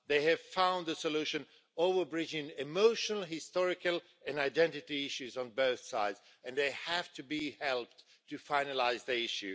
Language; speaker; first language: English; non-native, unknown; Swedish